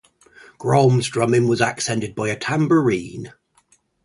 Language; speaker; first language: English; native; English